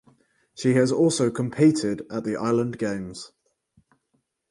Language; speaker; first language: English; native; English